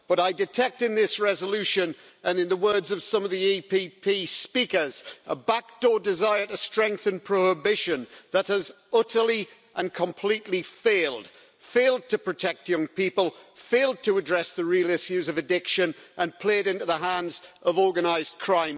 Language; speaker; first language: English; native; English